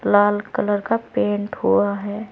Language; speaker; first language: Hindi; native; Hindi